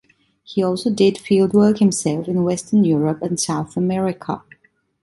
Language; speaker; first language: English; non-native, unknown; Italian